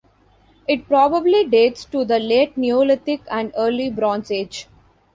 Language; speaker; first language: English; non-native, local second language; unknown